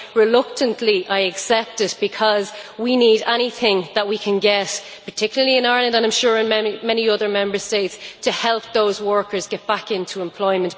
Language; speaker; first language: English; native; English